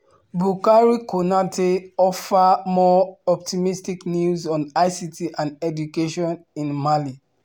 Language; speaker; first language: English; non-native, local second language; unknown